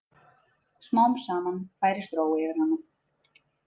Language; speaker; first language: Icelandic; native; Icelandic